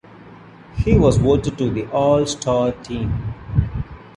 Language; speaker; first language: English; non-native, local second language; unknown